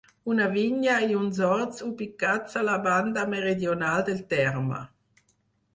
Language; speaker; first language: Catalan; non-native, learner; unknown